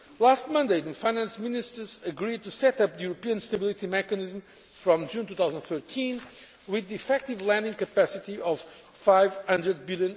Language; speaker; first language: English; non-native, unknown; Portuguese